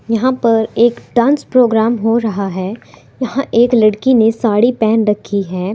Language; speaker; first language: Hindi; native; Hindi